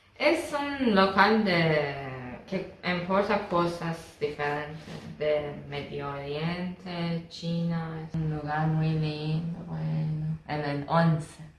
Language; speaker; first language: Spanish; non-native, learner; Persian